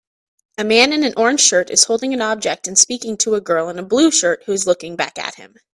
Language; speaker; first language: English; native; English